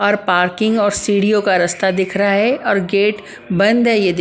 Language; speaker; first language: Hindi; non-native, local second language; Punjabi